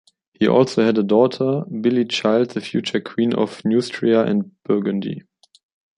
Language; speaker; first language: English; non-native, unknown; German